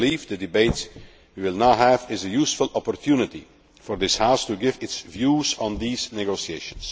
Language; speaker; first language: English; non-native, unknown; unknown